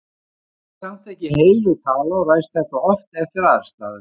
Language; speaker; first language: Icelandic; native; Icelandic